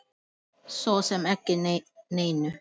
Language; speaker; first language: Icelandic; non-native, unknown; Filipino